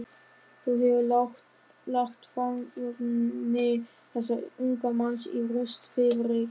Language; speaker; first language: Icelandic; non-native, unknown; German